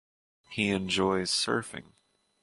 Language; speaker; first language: English; native; English